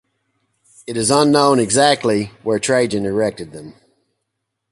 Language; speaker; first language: English; native; English